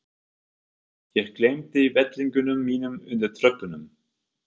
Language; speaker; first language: Icelandic; non-native, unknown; German